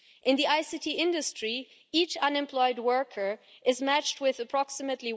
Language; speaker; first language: English; non-native, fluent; German